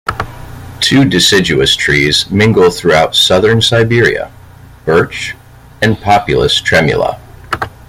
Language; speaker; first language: English; native; English